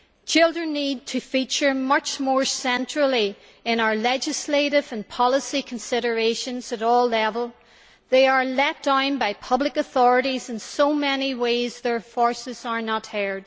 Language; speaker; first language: English; native; English